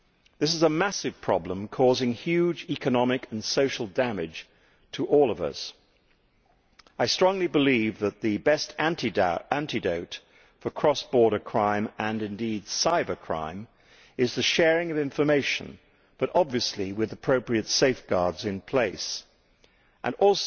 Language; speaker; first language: English; native; English